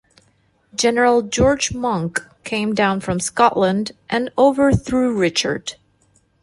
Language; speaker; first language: English; non-native, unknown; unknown